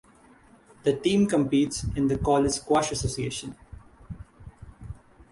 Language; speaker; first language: English; non-native, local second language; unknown